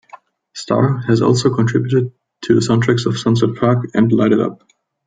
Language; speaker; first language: English; non-native, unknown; German